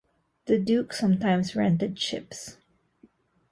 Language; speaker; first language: English; non-native, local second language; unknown